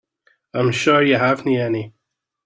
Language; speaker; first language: English; native; English